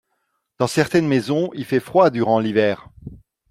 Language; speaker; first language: French; non-native, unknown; Dutch